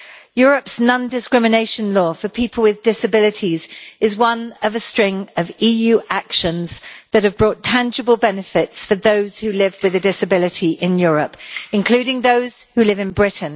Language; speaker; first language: English; native; English